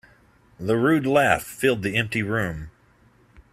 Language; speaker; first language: English; native; English